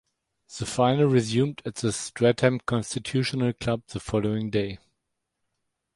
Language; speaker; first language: English; non-native, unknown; German